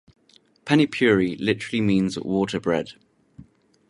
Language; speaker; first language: English; native; English